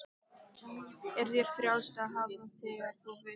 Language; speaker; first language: Icelandic; native; Icelandic